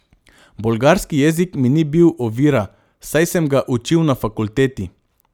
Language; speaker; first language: Slovenian; non-native, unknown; Macedonian